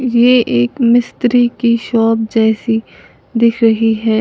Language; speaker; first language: Hindi; native; Hindi